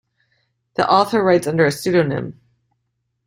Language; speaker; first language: English; native; English